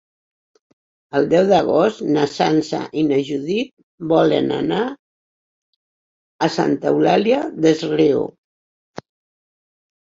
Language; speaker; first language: Catalan; non-native, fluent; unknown